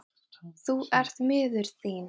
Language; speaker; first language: Icelandic; non-native, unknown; Thai